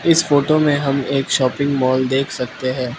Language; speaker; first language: Hindi; non-native, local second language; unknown